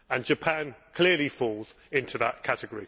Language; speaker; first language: English; native; English